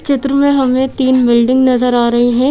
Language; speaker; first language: Hindi; native; Hindi